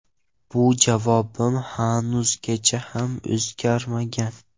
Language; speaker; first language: Uzbek; non-native, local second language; Russian